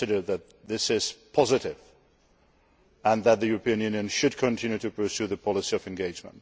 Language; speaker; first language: English; non-native, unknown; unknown